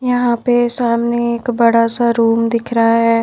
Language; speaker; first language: Hindi; native; Hindi